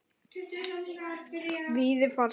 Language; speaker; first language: Icelandic; native; Icelandic